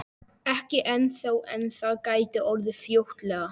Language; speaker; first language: Icelandic; non-native, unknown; Polish